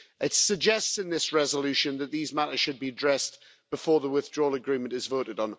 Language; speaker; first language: English; native; English